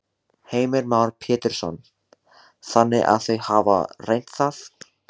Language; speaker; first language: Icelandic; native; Icelandic